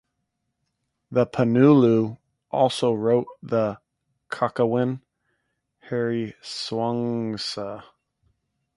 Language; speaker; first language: English; native; English